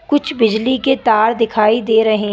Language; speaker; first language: Hindi; native; Hindi